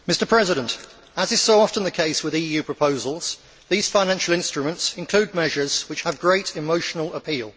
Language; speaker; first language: English; native; English